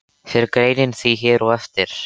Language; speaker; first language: Icelandic; native; Icelandic